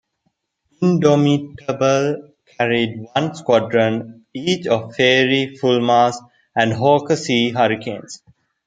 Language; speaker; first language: English; non-native, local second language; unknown